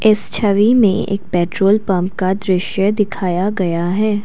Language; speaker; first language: Hindi; non-native, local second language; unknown